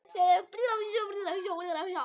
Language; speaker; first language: Icelandic; native; Icelandic